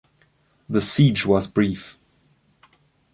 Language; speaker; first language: English; non-native, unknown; German